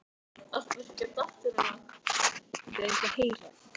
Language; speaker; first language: Icelandic; native; Icelandic